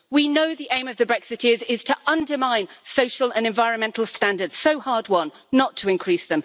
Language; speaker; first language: English; native; English